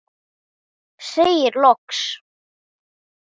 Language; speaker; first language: Icelandic; non-native, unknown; Portuguese